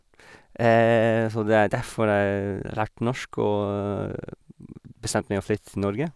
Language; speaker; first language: Norwegian; non-native, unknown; English